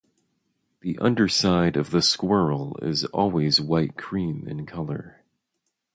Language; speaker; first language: English; native; English